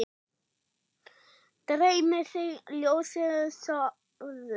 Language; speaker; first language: Icelandic; non-native, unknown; German